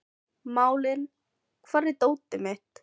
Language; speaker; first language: Icelandic; non-native, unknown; Filipino